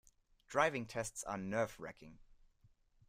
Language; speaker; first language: English; non-native, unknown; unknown